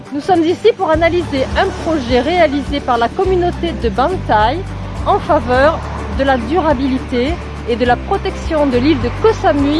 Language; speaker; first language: French; native; French